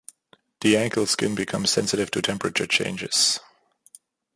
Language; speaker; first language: English; non-native, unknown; German